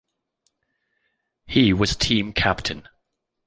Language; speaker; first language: English; native; English